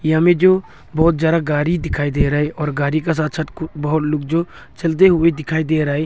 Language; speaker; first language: Hindi; non-native, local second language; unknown